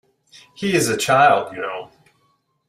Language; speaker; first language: English; native; English